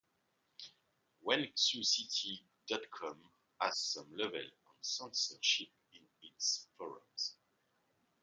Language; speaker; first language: English; non-native, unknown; French